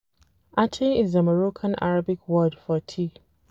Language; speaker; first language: English; non-native, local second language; Hausa